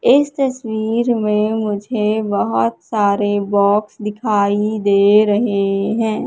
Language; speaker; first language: Hindi; native; Hindi